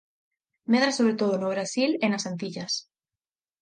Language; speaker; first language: Galician; native; Galician